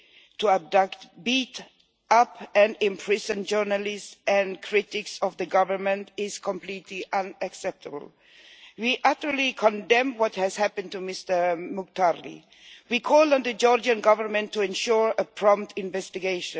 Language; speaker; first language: English; non-native, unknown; Swedish